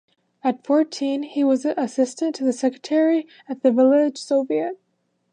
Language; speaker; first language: English; native; English